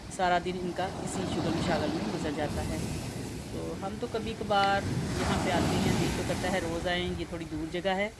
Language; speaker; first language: Urdu; non-native, local second language; Punjabi